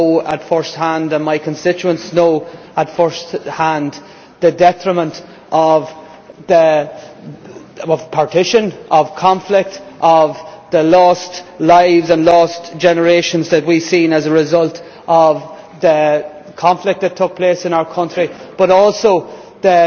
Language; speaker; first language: English; native; English